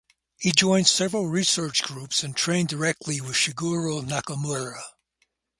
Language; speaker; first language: English; native; English